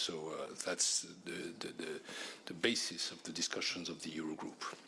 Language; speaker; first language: English; non-native, fluent; French